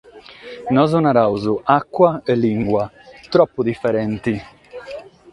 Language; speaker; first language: Sardinian; non-native, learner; Catalan